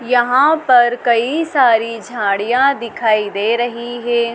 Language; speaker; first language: Hindi; native; Hindi